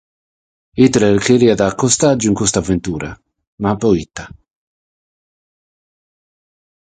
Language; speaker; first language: Sardinian; native; Sardinian